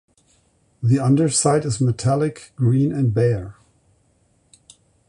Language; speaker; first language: English; non-native, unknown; German